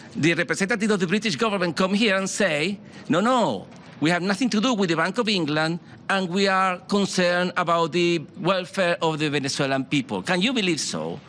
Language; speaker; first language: English; non-native, fluent; Spanish